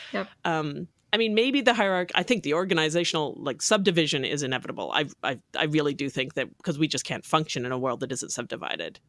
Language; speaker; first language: English; native; English